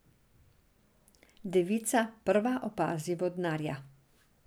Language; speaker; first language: Slovenian; non-native, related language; Serbian